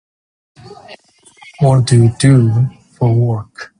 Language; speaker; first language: English; native; English